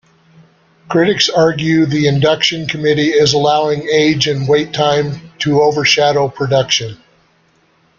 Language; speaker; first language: English; native; English